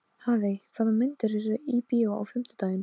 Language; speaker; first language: Icelandic; non-native, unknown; Polish